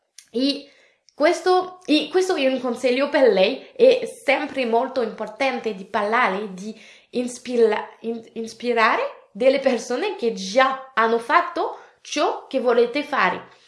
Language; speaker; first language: Italian; non-native, related language; French